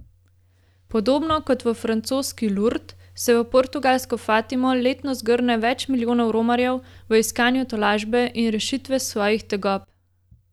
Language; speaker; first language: Slovenian; native; Slovenian